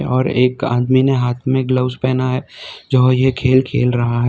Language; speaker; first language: Hindi; non-native, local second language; Gujarati